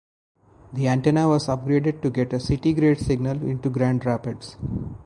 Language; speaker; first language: English; non-native, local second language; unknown